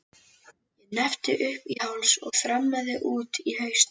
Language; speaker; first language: Icelandic; native; Icelandic